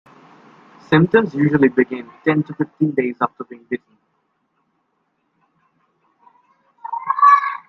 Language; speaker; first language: English; native; English